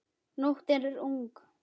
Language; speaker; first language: Icelandic; native; Icelandic